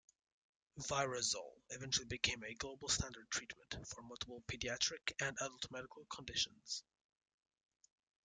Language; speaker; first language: English; native; English